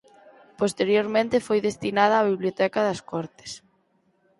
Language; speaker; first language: Galician; native; Galician